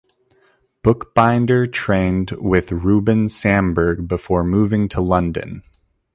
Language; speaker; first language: English; native; English